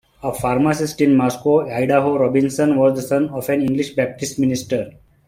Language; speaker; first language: English; non-native, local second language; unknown